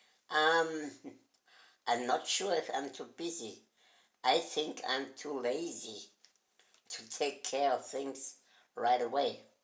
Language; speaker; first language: English; non-native, fluent; German